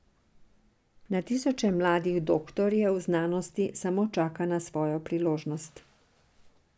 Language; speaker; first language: Slovenian; non-native, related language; Serbian